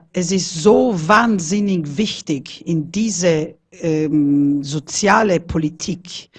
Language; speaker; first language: German; non-native, fluent; Italian